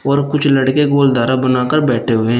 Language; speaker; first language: Hindi; native; Hindi